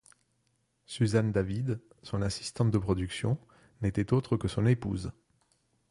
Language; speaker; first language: French; non-native, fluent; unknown